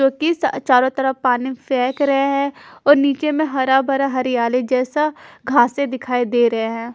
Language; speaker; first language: Hindi; non-native, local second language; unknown